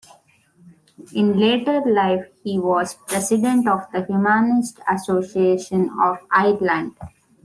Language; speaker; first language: English; non-native, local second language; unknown